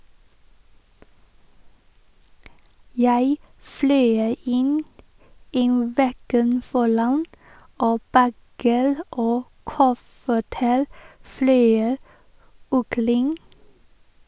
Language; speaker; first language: Norwegian; non-native, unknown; Chinese